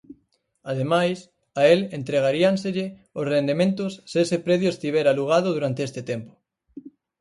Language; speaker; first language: Galician; native; Galician